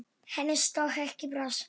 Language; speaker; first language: Icelandic; non-native, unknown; Polish